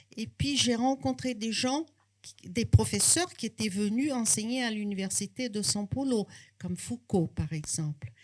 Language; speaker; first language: French; non-native, fluent; Portuguese